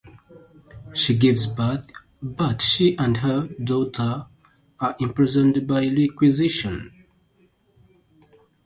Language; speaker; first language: English; non-native, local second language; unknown